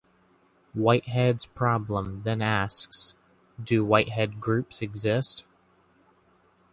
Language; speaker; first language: English; native; English